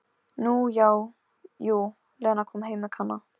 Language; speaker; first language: Icelandic; non-native, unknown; Polish